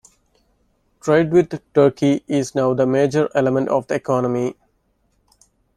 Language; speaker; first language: English; non-native, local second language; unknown